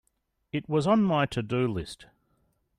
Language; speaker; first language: English; native; English